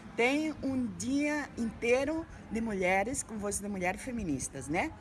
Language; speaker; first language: Portuguese; non-native, related language; Spanish